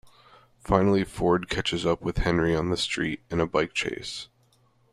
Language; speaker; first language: English; native; English